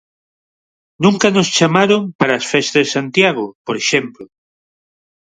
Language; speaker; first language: Galician; non-native, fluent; Spanish